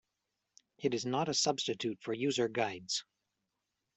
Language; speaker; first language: English; native; English